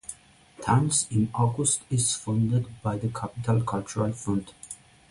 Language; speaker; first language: English; non-native, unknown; Persian